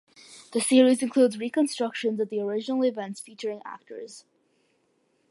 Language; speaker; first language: English; early bilingual, other home language; Malayalam